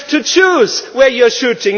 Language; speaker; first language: English; non-native, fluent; German